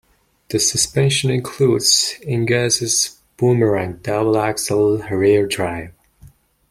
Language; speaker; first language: English; non-native, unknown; Mongolian